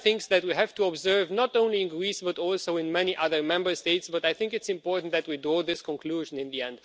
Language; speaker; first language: English; non-native, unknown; Romanian